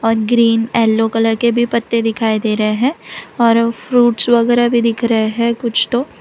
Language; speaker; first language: Hindi; non-native, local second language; Gujarati